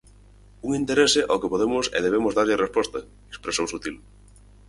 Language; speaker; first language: Galician; native; Galician